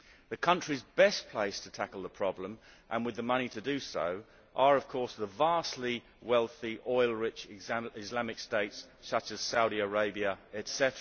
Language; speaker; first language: English; native; English